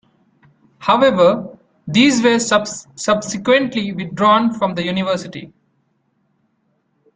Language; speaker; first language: English; non-native, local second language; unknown